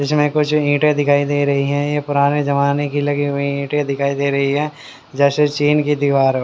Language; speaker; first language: Hindi; native; Hindi